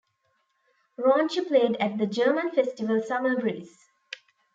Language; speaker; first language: English; non-native, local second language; Tamil